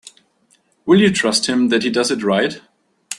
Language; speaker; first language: English; native; English